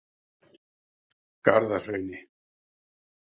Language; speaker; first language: Icelandic; native; Icelandic